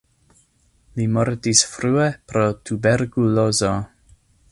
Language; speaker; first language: Esperanto; non-native, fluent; English